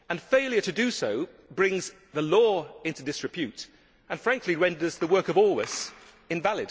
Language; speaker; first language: English; native; English